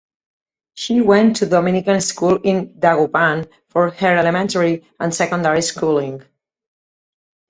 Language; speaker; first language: English; non-native, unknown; Catalan